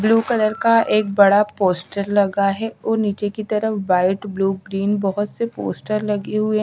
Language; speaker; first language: Hindi; native; Hindi